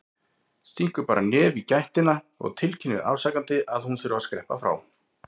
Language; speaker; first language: Icelandic; native; Icelandic